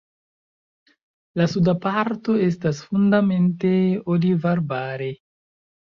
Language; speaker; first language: Esperanto; non-native, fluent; Chinese